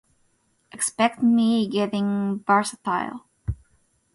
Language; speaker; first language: English; non-native, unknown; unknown